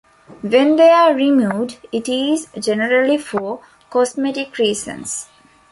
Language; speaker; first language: English; non-native, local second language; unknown